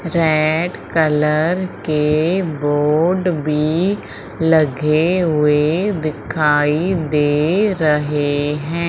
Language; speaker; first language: Hindi; native; Hindi